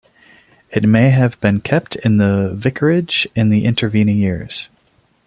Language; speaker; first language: English; non-native, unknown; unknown